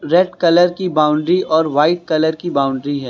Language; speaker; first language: Hindi; native; Hindi